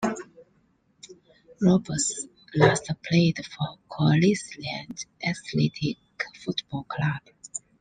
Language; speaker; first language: English; non-native, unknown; Chinese